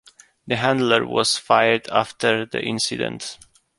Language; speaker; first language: English; non-native, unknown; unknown